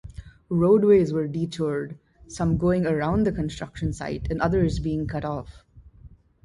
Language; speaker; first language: English; non-native, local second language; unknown